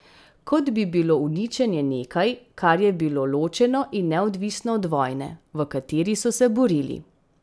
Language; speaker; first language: Slovenian; native; Slovenian